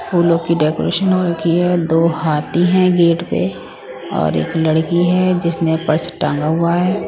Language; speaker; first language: Hindi; non-native, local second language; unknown